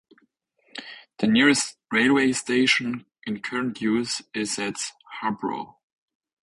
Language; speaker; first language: English; non-native, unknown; German